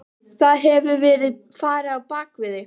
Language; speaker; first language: Icelandic; native; Icelandic